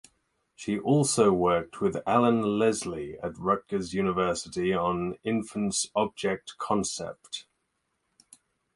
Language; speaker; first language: English; native; English